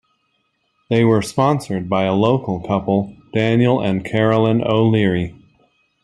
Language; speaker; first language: English; native; English